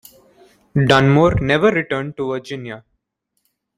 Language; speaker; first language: English; non-native, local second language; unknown